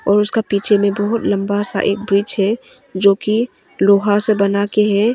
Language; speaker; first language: Hindi; early bilingual, other home language; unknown